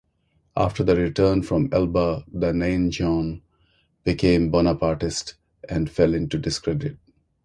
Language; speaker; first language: English; non-native, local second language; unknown